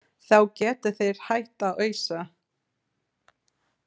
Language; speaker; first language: Icelandic; non-native, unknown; English